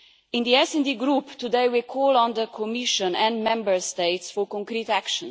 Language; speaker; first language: English; non-native, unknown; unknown